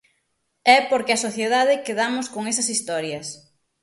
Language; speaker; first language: Galician; native; Galician